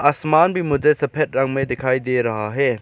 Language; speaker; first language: Hindi; non-native, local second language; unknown